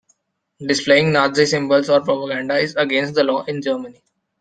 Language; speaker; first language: English; non-native, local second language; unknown